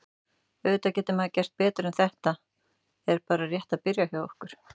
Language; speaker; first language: Icelandic; native; Icelandic